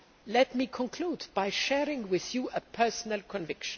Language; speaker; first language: English; non-native, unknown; German